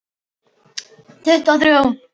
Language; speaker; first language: Icelandic; non-native, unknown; Filipino